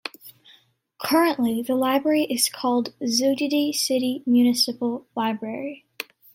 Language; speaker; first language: English; native; English